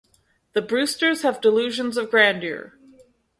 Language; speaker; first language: English; native; English